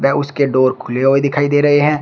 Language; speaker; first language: Hindi; native; Hindi